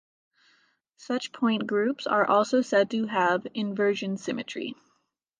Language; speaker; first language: English; native; English